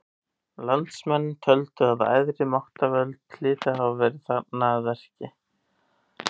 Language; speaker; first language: Icelandic; native; Icelandic